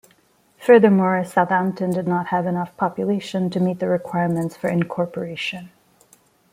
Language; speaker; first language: English; non-native, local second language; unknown